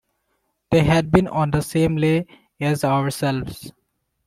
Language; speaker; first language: English; non-native, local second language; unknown